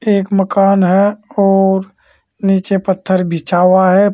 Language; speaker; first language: Hindi; native; Hindi